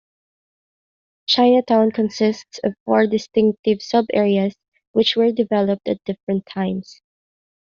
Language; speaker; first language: English; non-native, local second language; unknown